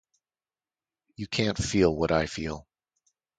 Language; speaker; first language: English; native; English